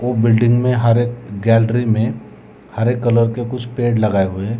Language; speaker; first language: Hindi; non-native, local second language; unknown